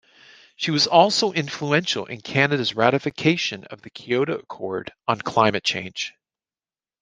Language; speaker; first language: English; native; English